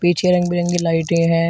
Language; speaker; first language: Hindi; native; Hindi